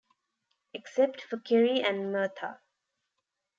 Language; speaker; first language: English; non-native, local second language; Tamil